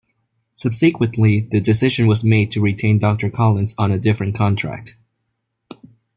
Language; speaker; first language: English; non-native, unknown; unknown